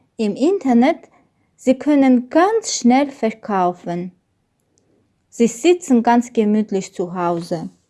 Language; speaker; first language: German; non-native, learner; Armenian